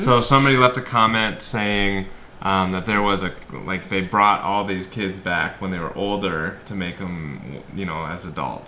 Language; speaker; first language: English; native; English